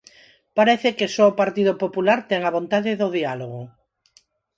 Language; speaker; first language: Galician; non-native, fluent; Spanish